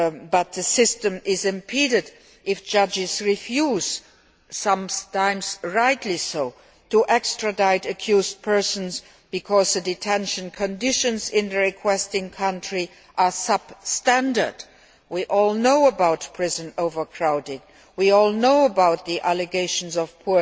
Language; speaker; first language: English; non-native, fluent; Luxembourgish